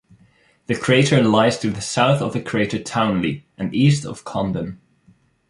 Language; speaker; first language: English; non-native, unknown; Dutch